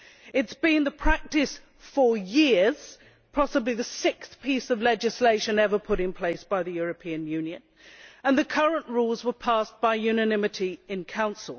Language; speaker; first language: English; native; English